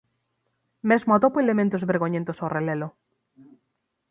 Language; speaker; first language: Galician; native; Galician